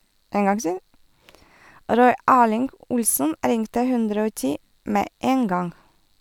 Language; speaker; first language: Norwegian; non-native, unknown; Russian